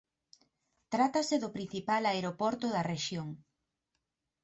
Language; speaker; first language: Galician; native; Galician